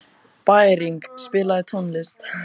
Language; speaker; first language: Icelandic; native; Icelandic